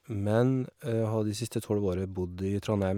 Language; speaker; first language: Norwegian; native; Norwegian